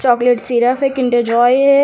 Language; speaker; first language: Hindi; native; Hindi